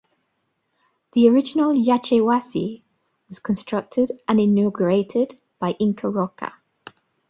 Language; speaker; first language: English; native; English